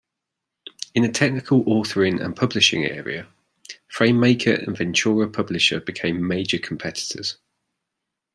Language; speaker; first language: English; native; English